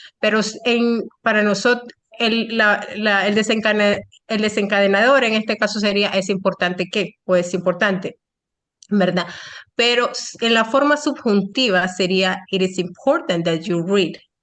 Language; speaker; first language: Spanish; native; Spanish